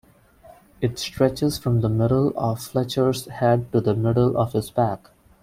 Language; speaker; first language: English; non-native, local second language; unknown